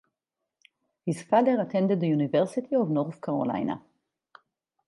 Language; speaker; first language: English; non-native, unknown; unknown